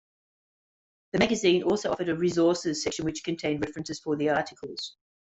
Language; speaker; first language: English; native; English